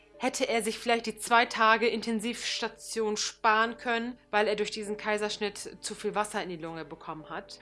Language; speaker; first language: German; early bilingual, other home language; Turkish